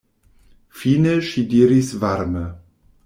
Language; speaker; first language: Esperanto; non-native, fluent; German